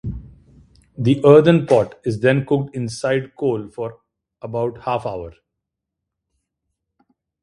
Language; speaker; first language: English; non-native, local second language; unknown